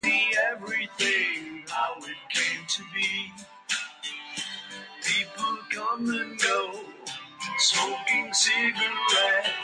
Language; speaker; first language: English; native; English